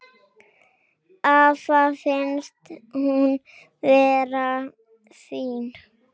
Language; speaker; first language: Icelandic; native; Icelandic